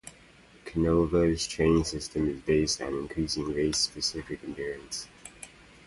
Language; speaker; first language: English; native; English